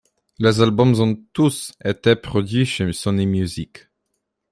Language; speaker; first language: French; non-native, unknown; Polish